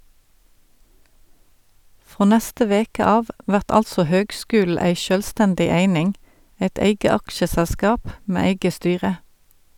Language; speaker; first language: Norwegian; native; Norwegian